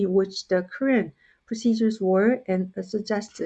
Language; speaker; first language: English; non-native, fluent; Korean